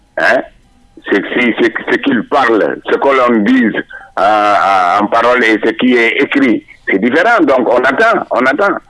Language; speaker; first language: French; non-native, local second language; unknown